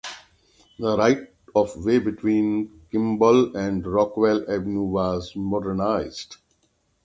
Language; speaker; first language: English; non-native, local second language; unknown